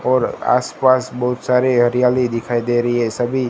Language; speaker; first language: Hindi; non-native, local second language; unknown